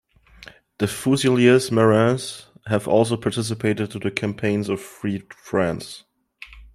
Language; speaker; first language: English; non-native, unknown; German